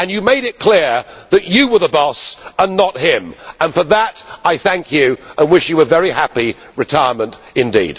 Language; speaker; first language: English; native; English